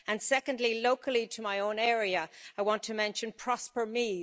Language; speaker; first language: English; native; English